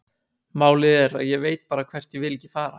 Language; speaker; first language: Icelandic; native; Icelandic